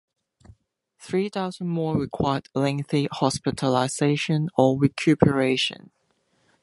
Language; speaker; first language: English; native; English